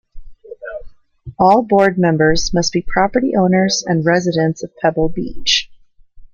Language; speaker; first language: English; native; English